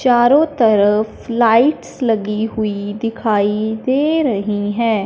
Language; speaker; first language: Hindi; non-native, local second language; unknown